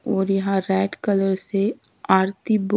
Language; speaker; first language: Hindi; native; Hindi